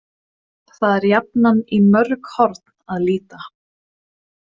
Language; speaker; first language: Icelandic; non-native, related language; Swedish